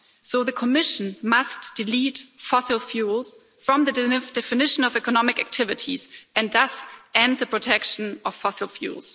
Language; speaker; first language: English; non-native, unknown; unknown